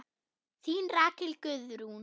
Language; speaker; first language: Icelandic; non-native, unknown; German